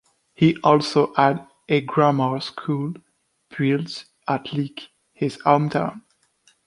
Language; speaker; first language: English; non-native, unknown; French